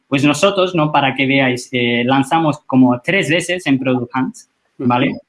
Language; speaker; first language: Spanish; non-native, fluent; Chinese